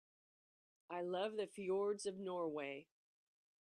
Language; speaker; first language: English; native; English